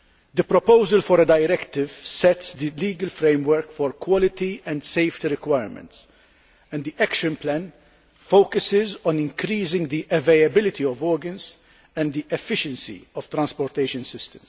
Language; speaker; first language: English; non-native, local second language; Maltese